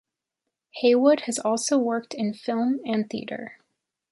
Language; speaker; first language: English; native; English